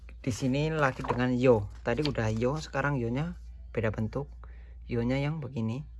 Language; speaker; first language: Indonesian; native; Indonesian